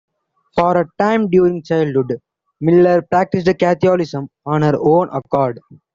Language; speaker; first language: English; non-native, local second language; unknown